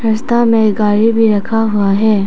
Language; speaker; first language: Hindi; non-native, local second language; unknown